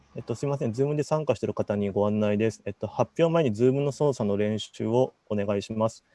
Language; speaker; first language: Japanese; native; Japanese